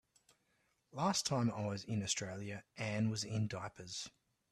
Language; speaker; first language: English; native; English